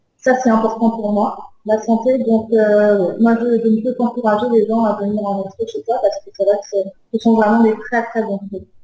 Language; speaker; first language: French; native; French